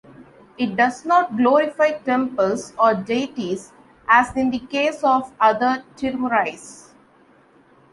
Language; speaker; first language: English; non-native, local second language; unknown